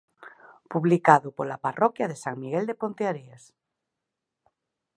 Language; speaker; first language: Galician; native; Galician